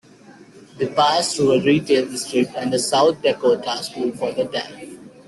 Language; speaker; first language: English; native; English